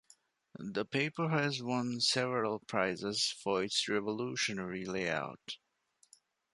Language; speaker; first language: English; non-native, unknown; Divehi